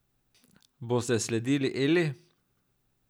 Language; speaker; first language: Slovenian; native; Slovenian